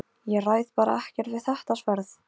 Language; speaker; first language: Icelandic; non-native, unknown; Polish